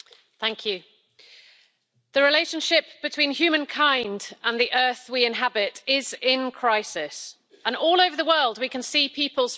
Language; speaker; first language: English; native; English